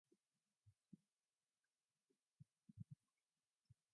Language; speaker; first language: English; non-native, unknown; Mongolian